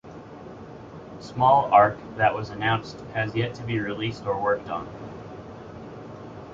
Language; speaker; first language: English; native; English